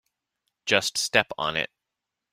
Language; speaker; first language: English; native; English